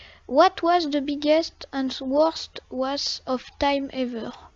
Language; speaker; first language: English; non-native, learner; French